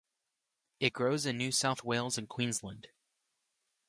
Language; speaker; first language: English; native; English